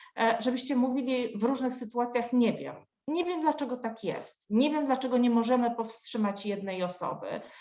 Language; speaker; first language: Polish; native; Polish